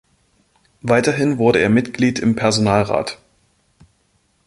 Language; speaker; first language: German; native; German